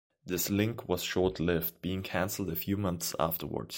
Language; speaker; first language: English; non-native, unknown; German